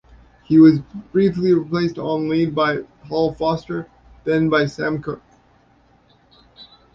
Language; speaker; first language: English; native; English